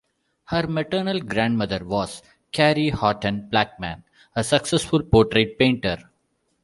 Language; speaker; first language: English; non-native, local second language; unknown